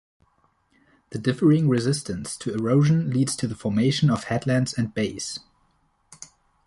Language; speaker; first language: English; non-native, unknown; German